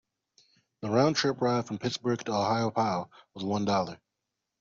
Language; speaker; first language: English; non-native, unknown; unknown